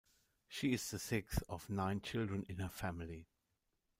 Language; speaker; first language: English; non-native, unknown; German